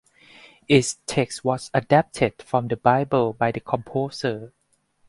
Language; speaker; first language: English; non-native, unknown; Thai